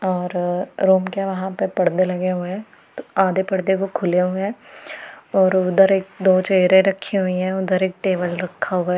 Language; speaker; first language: Hindi; non-native, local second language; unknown